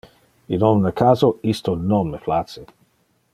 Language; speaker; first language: Interlingua; non-native, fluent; Dutch